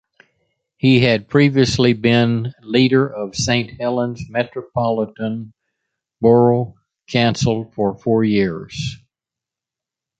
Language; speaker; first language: English; native; English